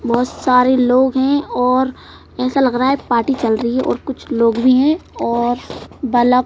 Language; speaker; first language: Hindi; native; Hindi